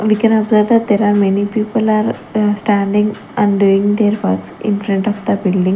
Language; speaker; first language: English; non-native, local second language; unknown